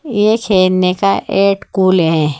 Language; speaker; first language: Hindi; native; Hindi